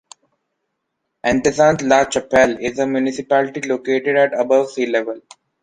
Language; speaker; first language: English; non-native, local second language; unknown